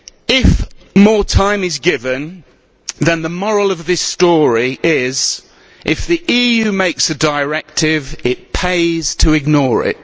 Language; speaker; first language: English; native; English